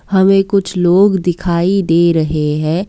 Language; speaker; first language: Hindi; non-native, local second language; Assamese